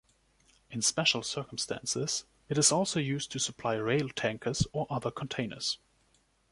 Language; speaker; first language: English; non-native, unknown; German